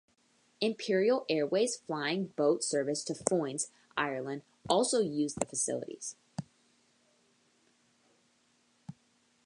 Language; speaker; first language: English; native; English